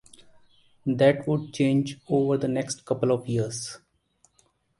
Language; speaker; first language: English; non-native, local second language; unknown